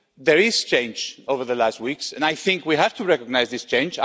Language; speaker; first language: English; non-native, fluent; Spanish